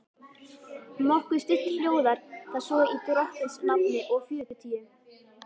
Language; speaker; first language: Icelandic; native; Icelandic